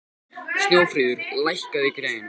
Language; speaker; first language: Icelandic; native; Icelandic